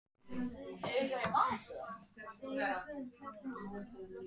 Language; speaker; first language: Icelandic; native; Icelandic